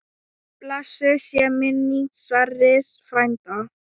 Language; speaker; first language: Icelandic; non-native, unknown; Thai